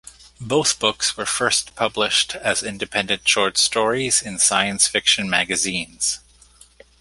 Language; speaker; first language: English; native; English